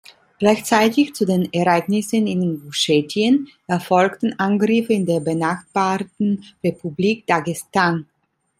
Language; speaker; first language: German; non-native, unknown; Italian